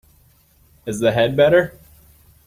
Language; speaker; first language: English; native; English